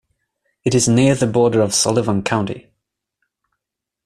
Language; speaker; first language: English; non-native, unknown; Swedish